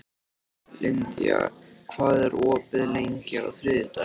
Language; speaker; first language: Icelandic; native; Icelandic